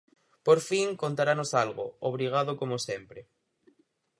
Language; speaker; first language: Galician; native; Galician